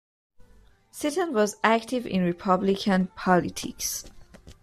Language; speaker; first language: English; non-native, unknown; Persian